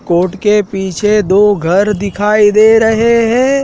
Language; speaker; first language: Hindi; native; Hindi